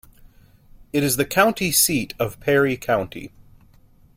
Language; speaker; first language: English; native; English